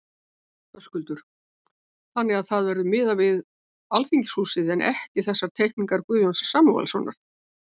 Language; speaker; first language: Icelandic; native; Icelandic